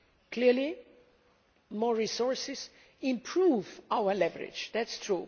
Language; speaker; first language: English; non-native, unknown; German